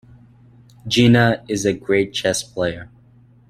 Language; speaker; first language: English; native; English